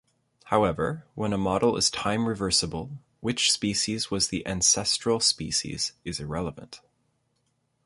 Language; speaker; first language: English; native; English